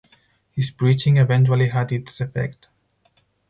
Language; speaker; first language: English; non-native, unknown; Spanish